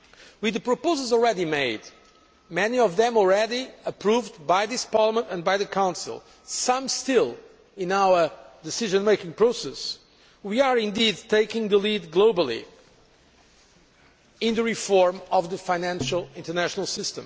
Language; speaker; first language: English; non-native, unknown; Portuguese